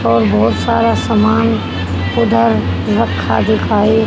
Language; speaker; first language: Hindi; native; Hindi